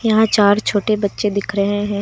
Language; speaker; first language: Hindi; native; Hindi